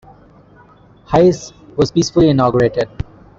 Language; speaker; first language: English; non-native, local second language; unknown